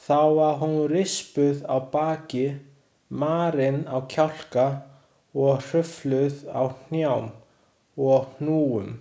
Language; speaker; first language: Icelandic; non-native, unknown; Chinese